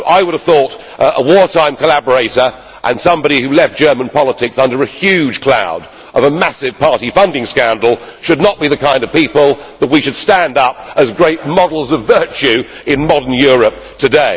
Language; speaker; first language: English; native; English